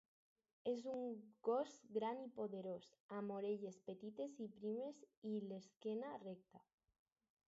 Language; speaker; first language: Catalan; non-native, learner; Spanish